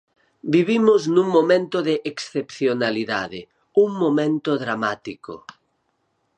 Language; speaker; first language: Galician; native; Galician